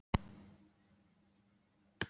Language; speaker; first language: Icelandic; native; Icelandic